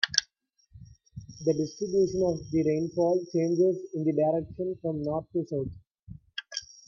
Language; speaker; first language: English; non-native, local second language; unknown